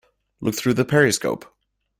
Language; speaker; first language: English; native; English